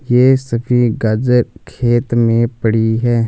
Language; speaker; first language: Hindi; non-native, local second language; Punjabi